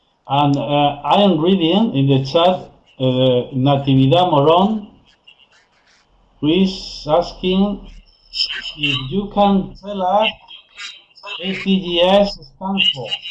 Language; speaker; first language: English; non-native, fluent; Spanish